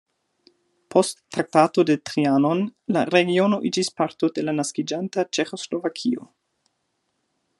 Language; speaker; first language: Esperanto; non-native, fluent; German